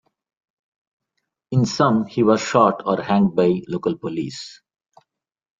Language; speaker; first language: English; non-native, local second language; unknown